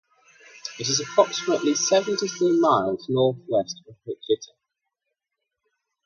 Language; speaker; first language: English; native; English